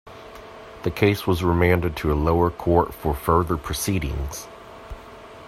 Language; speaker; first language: English; non-native, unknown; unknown